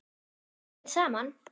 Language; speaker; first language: Icelandic; non-native, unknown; German